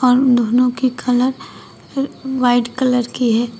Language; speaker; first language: Hindi; native; Hindi